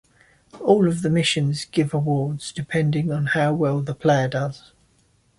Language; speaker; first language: English; native; English